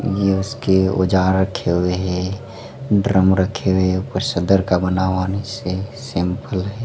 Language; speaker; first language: Hindi; native; Hindi